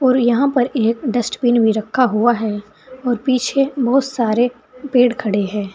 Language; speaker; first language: Hindi; native; Hindi